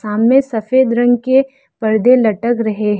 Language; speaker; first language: Hindi; non-native, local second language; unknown